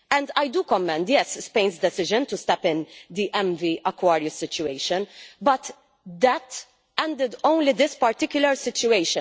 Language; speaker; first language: English; non-native, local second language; Maltese